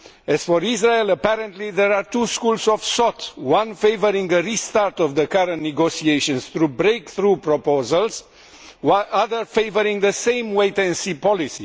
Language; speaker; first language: English; non-native, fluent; Romanian